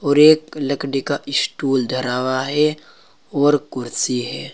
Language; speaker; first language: Hindi; native; Hindi